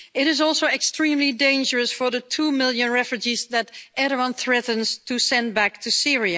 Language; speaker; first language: English; non-native, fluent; Dutch